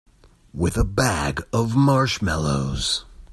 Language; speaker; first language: English; native; English